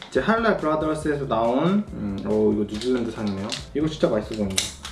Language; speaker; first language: Korean; native; Korean